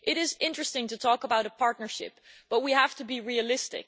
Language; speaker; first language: English; non-native, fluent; Dutch